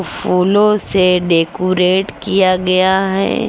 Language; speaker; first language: Hindi; native; Hindi